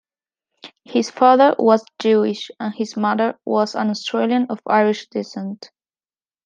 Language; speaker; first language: English; non-native, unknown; Spanish